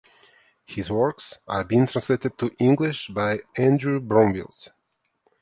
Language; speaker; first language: English; non-native, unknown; Ukrainian